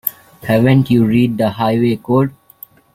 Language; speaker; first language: English; non-native, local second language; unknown